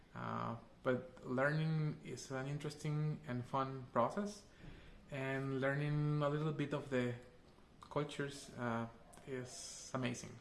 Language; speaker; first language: English; non-native, fluent; Spanish